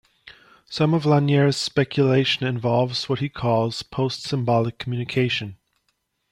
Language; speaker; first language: English; native; English